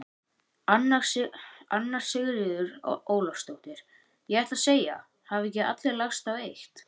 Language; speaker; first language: Icelandic; native; Icelandic